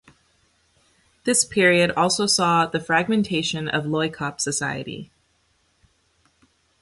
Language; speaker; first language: English; native; English